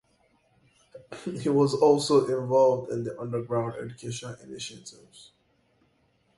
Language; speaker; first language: English; non-native, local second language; Yoruba